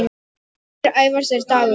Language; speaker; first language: Icelandic; non-native, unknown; Polish